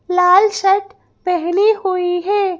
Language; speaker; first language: Hindi; native; Hindi